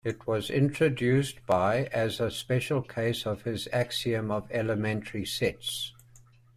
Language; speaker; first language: English; native; English